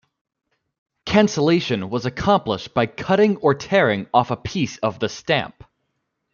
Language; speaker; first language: English; native; English